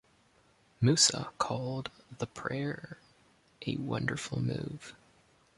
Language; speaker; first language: English; native; English